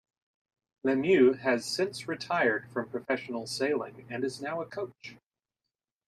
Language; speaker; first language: English; native; English